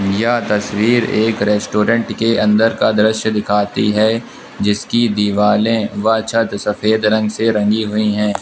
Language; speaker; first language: Hindi; native; Hindi